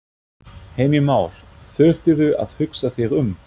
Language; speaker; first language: Icelandic; non-native, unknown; German